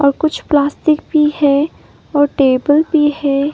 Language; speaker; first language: Hindi; non-native, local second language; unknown